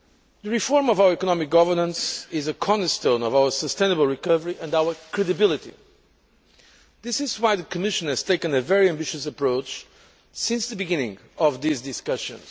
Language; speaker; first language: English; non-native, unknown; Portuguese